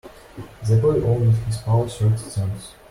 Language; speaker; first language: English; non-native, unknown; Russian